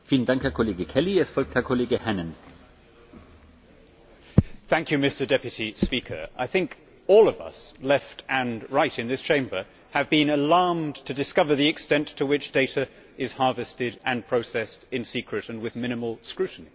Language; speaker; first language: English; native; English